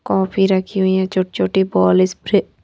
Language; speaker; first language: Hindi; native; Hindi